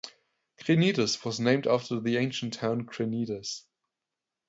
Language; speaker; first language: English; non-native, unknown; German